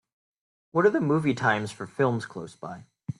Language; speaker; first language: English; native; English